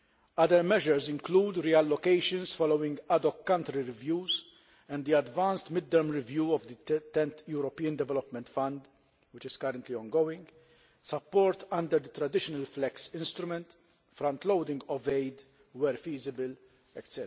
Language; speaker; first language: English; non-native, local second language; Maltese